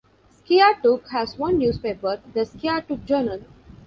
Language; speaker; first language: English; non-native, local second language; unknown